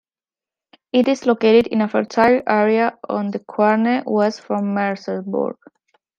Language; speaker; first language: English; non-native, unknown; Spanish